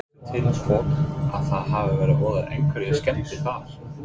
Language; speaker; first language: Icelandic; non-native, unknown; English